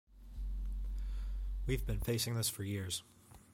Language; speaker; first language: English; native; English